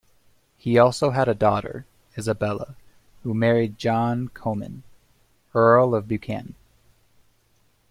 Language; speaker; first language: English; native; English